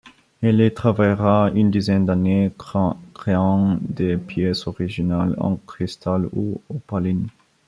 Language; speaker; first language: French; non-native, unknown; Bulgarian